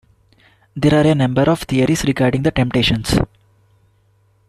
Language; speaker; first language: English; non-native, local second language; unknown